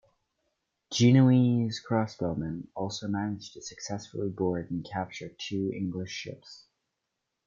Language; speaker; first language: English; native; English